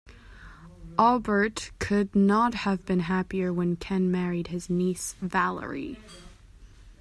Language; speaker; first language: English; non-native, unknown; Catalan